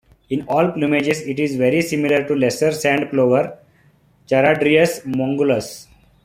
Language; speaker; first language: English; non-native, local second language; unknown